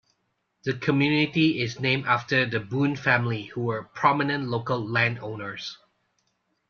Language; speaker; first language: English; non-native, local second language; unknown